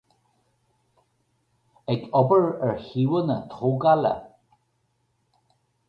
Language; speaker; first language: Irish; native; Irish